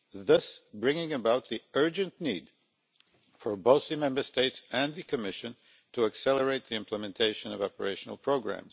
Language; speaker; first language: English; non-native, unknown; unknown